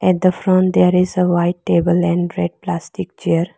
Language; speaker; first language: English; non-native, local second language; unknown